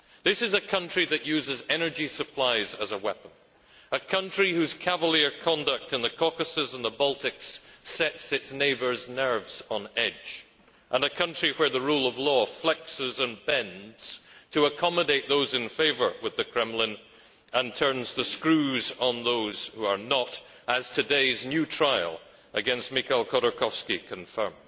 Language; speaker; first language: English; native; English